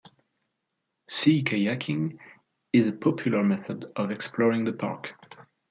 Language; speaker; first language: English; non-native, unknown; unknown